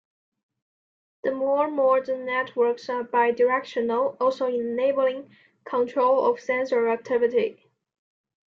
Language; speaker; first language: English; non-native, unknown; Chinese